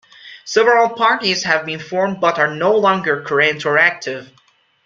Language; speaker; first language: English; non-native, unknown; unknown